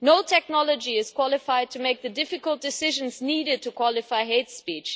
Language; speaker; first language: English; non-native, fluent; German